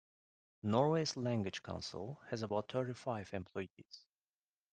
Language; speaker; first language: English; non-native, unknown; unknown